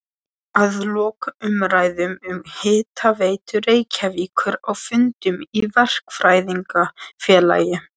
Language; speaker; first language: Icelandic; non-native, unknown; Polish